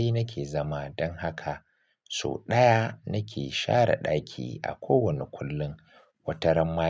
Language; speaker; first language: Hausa; native; Hausa